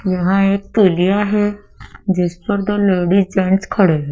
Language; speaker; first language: Hindi; native; Hindi